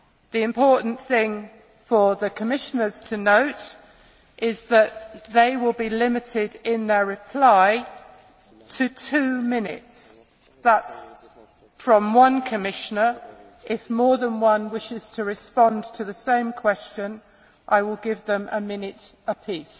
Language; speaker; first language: English; native; English